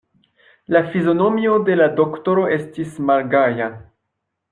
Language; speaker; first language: Esperanto; non-native, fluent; French